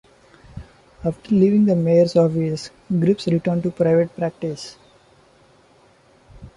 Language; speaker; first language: English; non-native, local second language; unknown